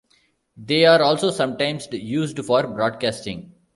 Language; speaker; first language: English; non-native, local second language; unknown